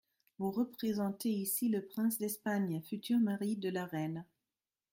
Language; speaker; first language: French; non-native, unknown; German